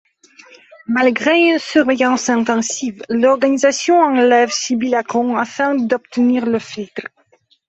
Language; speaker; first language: French; non-native, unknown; Belarusian